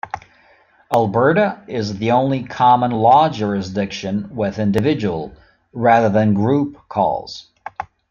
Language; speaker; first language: English; native; English